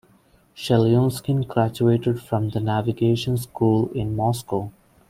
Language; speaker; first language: English; non-native, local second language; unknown